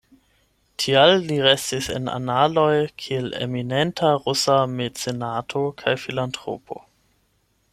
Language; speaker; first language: Esperanto; non-native, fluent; German